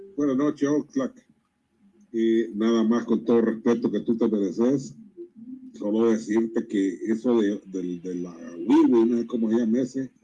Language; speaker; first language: Spanish; native; Spanish